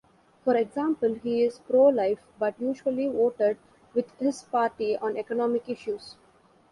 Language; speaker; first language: English; non-native, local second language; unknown